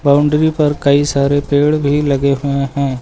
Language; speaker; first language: Hindi; native; Hindi